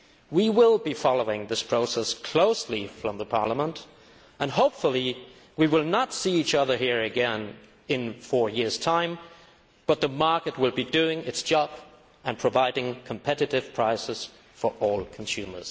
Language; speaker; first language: English; non-native, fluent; Danish